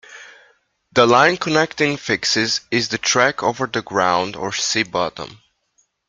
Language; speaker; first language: English; native; English